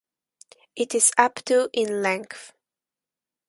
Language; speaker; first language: English; non-native, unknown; Polish